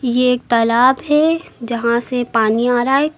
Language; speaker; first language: Hindi; native; Hindi